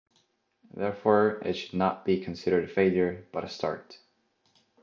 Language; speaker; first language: English; non-native, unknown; Estonian